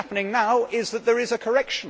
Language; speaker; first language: English; native; English